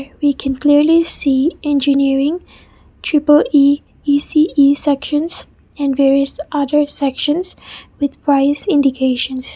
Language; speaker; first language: English; non-native, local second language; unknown